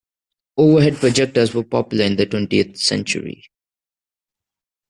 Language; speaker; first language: English; non-native, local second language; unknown